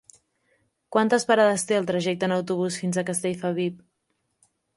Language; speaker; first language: Catalan; native; Catalan